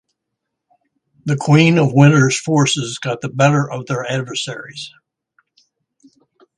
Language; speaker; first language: English; native; English